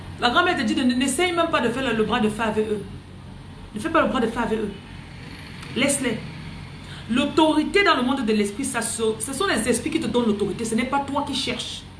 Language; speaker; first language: French; non-native, local second language; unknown